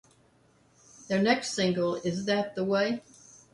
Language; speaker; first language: English; native; English